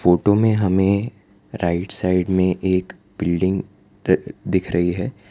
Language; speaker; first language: Hindi; non-native, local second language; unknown